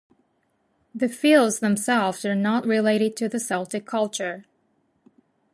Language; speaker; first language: English; non-native, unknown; Japanese